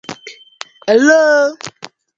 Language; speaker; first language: English; native; English